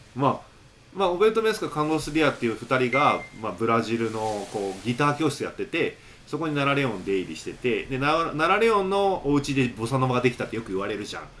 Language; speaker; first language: Japanese; native; Japanese